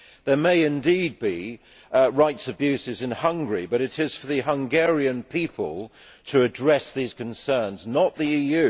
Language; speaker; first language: English; native; English